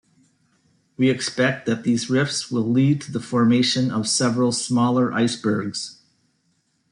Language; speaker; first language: English; native; English